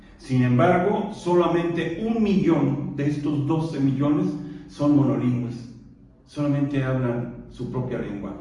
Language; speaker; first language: Spanish; non-native, local second language; Purepecha